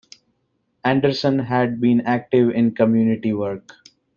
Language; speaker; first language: English; non-native, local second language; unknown